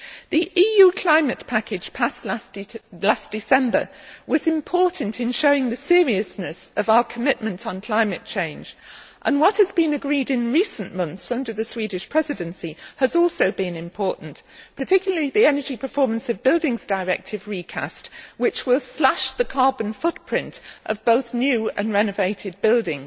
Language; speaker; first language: English; native; English